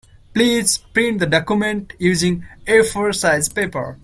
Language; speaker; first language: English; non-native, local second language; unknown